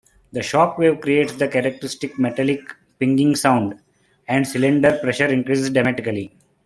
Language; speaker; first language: English; non-native, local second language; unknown